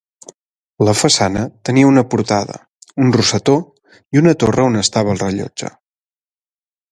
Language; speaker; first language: Catalan; native; Catalan